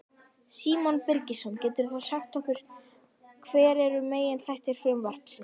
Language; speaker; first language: Icelandic; native; Icelandic